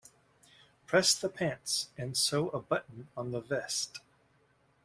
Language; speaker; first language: English; native; English